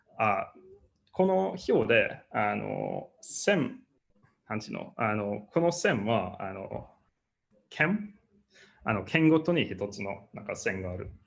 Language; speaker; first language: Japanese; non-native, fluent; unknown